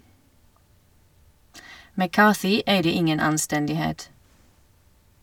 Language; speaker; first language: Norwegian; non-native, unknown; German